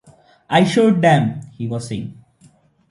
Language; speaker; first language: English; non-native, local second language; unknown